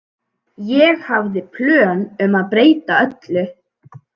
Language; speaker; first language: Icelandic; native; Icelandic